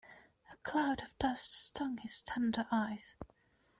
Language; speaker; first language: English; native; English